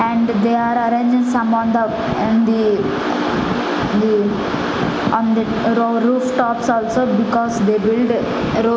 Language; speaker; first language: English; non-native, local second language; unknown